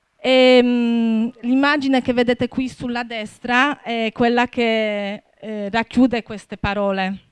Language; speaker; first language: Italian; non-native, fluent; Polish